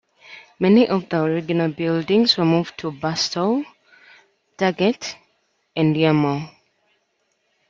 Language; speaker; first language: English; native; English